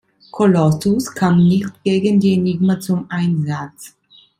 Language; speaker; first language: German; non-native, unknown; Italian